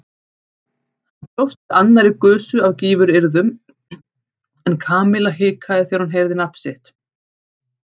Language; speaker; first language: Icelandic; native; Icelandic